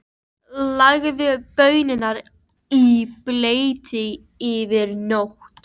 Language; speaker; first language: Icelandic; native; Icelandic